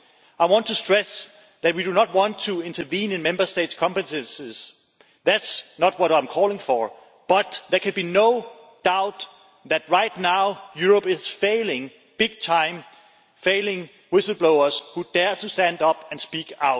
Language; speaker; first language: English; non-native, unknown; Danish